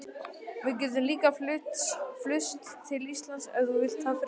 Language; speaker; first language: Icelandic; native; Icelandic